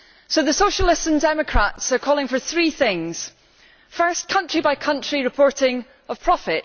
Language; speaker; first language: English; native; English